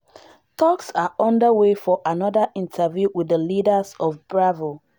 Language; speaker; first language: English; non-native, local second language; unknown